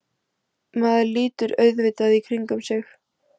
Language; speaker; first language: Icelandic; native; Icelandic